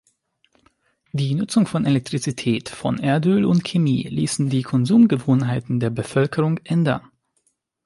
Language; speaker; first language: German; non-native, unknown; Hungarian